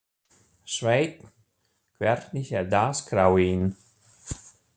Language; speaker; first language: Icelandic; non-native, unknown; German